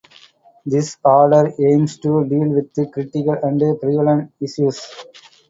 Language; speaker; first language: English; non-native, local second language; Tamil